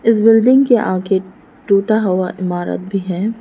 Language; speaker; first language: Hindi; non-native, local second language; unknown